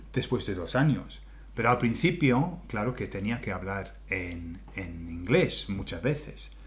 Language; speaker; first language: Spanish; non-native, fluent; English